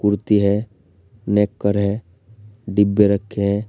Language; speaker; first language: Hindi; native; Hindi